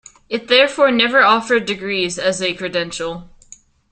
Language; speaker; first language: English; native; English